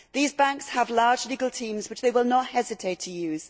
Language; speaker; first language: English; native; English